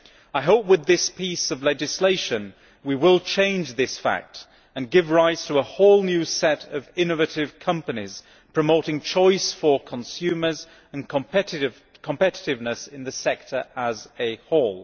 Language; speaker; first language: English; native; English